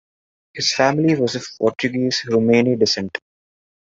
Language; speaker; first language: English; non-native, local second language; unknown